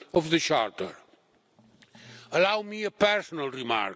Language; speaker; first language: English; non-native, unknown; Catalan